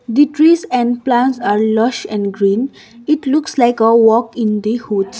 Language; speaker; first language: English; non-native, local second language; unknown